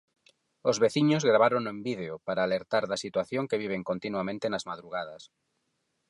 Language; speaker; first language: Galician; non-native, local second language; Spanish